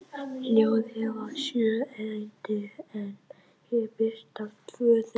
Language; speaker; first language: Icelandic; non-native, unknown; Vietnamese